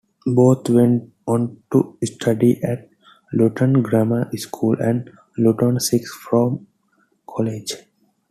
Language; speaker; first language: English; non-native, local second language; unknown